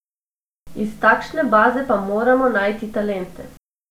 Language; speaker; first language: Slovenian; non-native, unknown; Macedonian